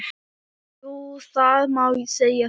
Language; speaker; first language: Icelandic; non-native, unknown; Thai